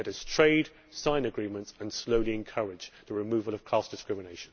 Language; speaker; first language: English; native; English